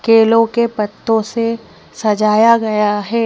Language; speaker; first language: Hindi; native; Hindi